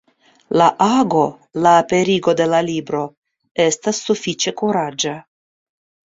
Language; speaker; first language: Esperanto; non-native, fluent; Russian